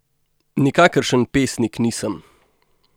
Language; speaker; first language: Slovenian; native; Slovenian